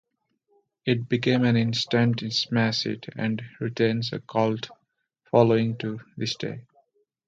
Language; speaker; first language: English; non-native, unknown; Nepali